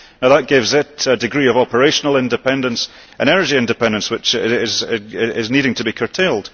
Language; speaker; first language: English; early bilingual, heritage; English